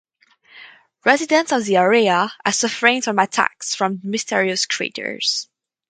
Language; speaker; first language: English; non-native, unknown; French